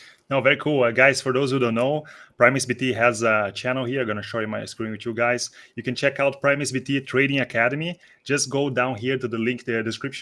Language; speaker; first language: English; non-native, fluent; Portuguese